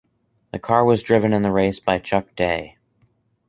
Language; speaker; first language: English; native; English